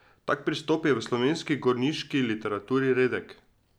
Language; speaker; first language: Slovenian; native; Slovenian